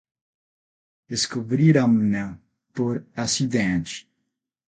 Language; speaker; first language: Portuguese; non-native, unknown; Spanish